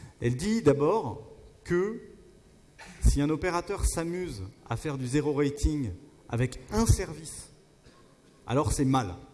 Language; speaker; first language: French; native; French